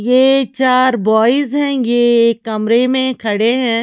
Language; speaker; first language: Hindi; native; Hindi